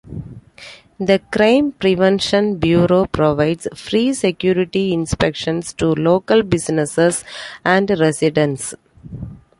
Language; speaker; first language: English; non-native, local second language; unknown